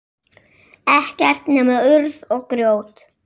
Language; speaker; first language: Icelandic; native; Icelandic